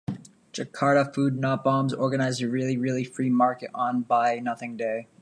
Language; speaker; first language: English; native; English